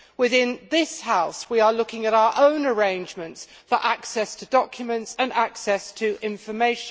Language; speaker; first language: English; native; English